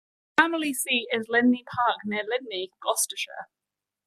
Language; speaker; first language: English; native; English